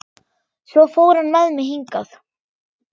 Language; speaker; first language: Icelandic; non-native, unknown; German